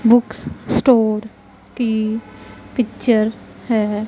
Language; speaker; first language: Hindi; non-native, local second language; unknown